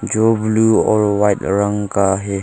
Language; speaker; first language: Hindi; non-native, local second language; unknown